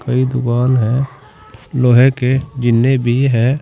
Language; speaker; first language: Hindi; native; Hindi